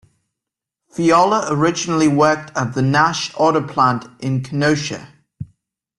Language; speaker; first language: English; native; English